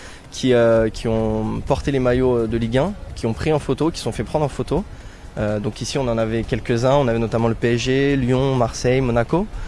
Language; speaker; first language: French; native; French